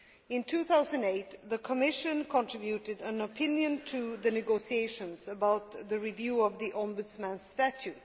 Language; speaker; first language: English; non-native, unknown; Swedish